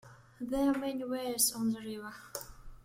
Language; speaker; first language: English; non-native, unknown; Russian